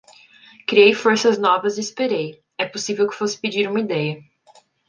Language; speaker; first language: Portuguese; native; Portuguese